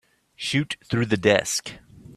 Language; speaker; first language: English; native; English